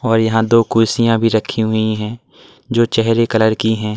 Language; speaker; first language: Hindi; native; Hindi